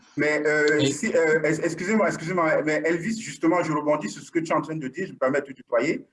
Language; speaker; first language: French; non-native, local second language; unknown